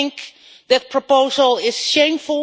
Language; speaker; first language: English; non-native, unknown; Dutch